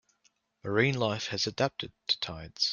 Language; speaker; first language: English; native; English